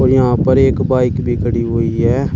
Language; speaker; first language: Hindi; native; Hindi